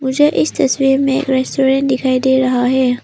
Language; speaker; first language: Hindi; non-native, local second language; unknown